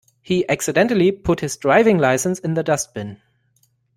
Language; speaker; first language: English; non-native, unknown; German